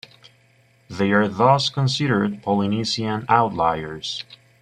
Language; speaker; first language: English; native; English